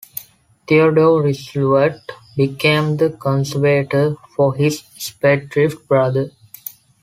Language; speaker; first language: English; non-native, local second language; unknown